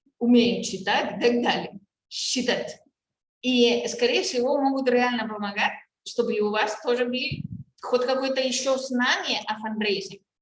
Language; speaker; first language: Russian; non-native, fluent; Spanish